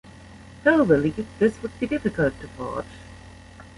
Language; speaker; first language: English; non-native, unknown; German